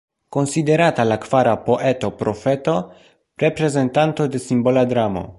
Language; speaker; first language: Esperanto; non-native, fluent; Polish